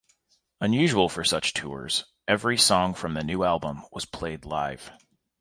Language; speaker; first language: English; native; English